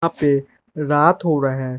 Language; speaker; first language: Hindi; non-native, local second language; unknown